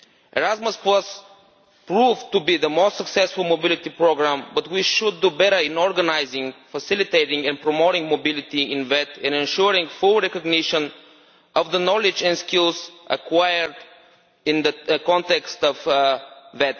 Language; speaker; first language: English; non-native, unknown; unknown